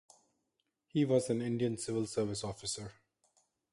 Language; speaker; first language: English; non-native, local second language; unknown